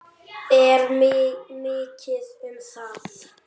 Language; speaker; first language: Icelandic; native; Icelandic